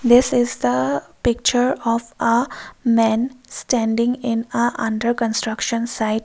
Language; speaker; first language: English; non-native, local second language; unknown